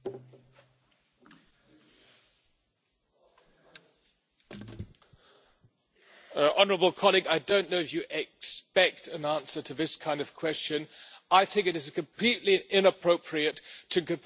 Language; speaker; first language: English; non-native, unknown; German